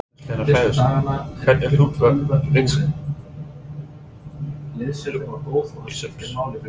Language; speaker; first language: Icelandic; non-native, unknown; English